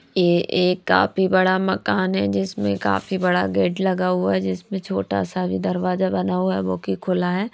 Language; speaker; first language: Hindi; native; Hindi